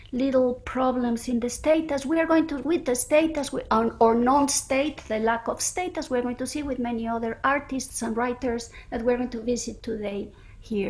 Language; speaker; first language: English; early bilingual, other home language; Spanish